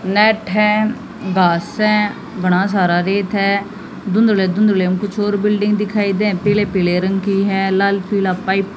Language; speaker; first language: Hindi; native; Hindi